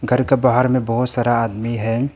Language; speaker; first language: Hindi; non-native, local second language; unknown